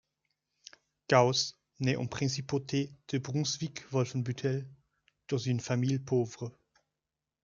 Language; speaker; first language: French; non-native, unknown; German